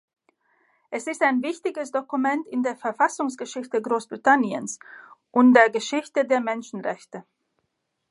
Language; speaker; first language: German; non-native, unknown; Latvian